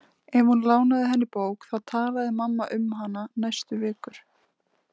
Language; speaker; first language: Icelandic; native; Icelandic